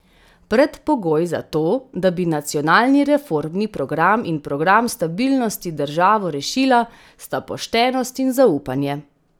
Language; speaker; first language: Slovenian; native; Slovenian